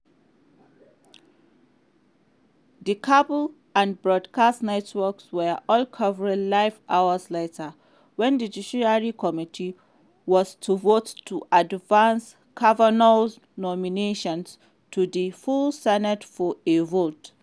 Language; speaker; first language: English; non-native, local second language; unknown